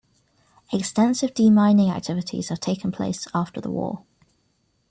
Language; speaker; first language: English; native; English